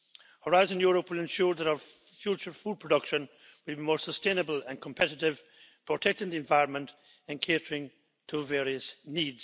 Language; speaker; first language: English; native; English